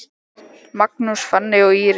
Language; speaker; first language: Icelandic; native; Icelandic